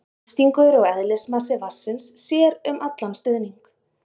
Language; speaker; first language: Icelandic; native; Icelandic